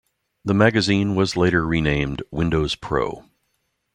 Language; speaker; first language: English; native; English